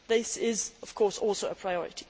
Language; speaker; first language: English; non-native, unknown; Swedish